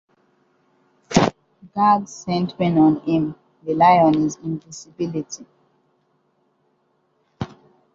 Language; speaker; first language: English; non-native, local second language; Hausa